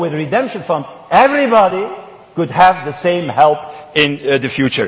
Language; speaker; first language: English; non-native, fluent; Dutch